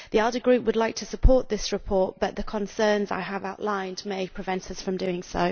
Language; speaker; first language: English; native; English